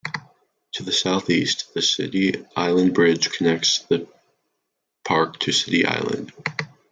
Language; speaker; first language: English; native; English